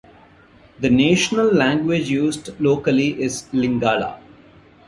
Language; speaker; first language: English; non-native, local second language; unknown